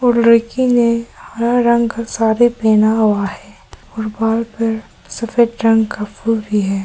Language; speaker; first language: Hindi; non-native, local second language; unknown